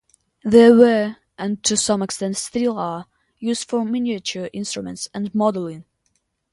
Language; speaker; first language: English; non-native, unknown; Russian